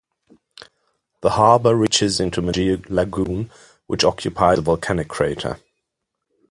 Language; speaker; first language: English; non-native, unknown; German